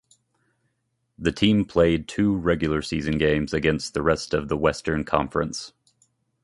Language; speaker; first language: English; native; English